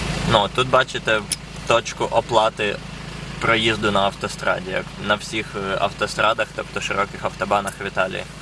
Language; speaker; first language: Ukrainian; native; Ukrainian